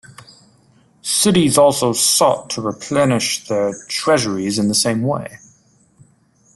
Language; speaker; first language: English; native; English